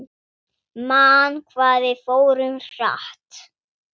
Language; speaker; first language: Icelandic; non-native, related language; Swedish